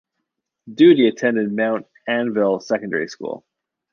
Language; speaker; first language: English; native; English